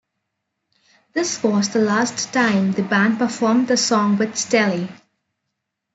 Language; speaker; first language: English; non-native, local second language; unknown